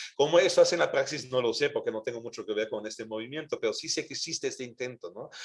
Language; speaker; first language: Spanish; non-native, fluent; German